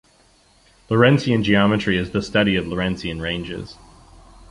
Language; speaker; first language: English; native; English